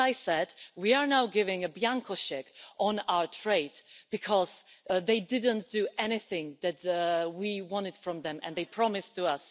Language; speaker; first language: English; non-native, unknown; Czech